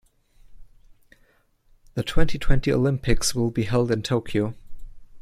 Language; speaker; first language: English; non-native, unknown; German